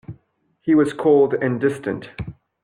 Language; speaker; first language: English; non-native, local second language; French